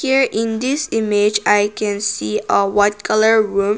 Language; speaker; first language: English; non-native, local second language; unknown